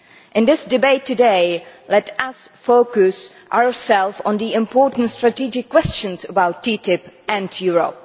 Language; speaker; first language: English; non-native, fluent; Czech